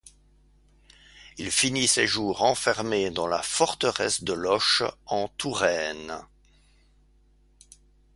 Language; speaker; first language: French; native; French